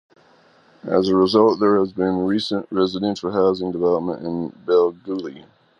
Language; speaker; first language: English; native; English